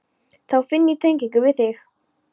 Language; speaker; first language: Icelandic; non-native, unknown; Polish